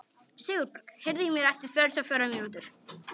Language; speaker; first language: Icelandic; non-native, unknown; Polish